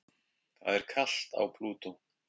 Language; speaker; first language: Icelandic; native; Icelandic